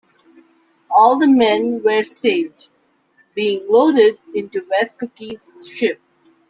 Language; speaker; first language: English; non-native, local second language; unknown